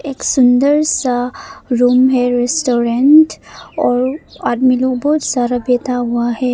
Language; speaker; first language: Hindi; non-native, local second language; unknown